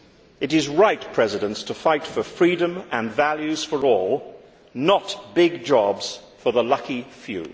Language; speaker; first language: English; native; English